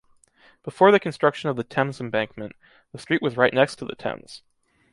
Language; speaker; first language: English; native; English